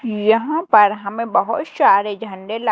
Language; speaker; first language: Hindi; native; Hindi